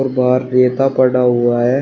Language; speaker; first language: Hindi; native; Hindi